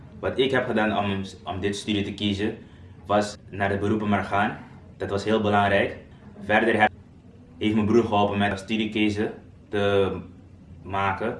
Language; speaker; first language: Dutch; non-native, local second language; Papiamento